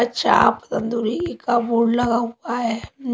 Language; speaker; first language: Hindi; native; Hindi